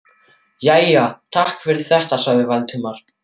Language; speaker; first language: Icelandic; non-native, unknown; German